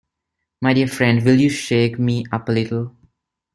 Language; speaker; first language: English; non-native, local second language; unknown